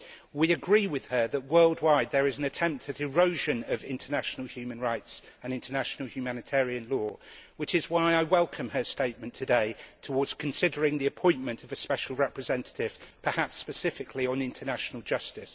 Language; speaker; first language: English; native; English